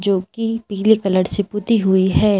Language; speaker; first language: Hindi; native; Hindi